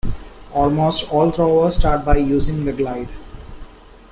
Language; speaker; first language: English; non-native, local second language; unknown